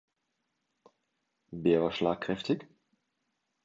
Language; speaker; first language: German; native; German